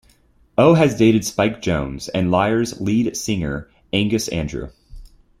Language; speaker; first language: English; native; English